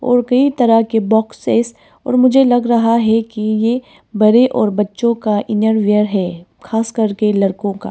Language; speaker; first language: Hindi; early bilingual, other home language; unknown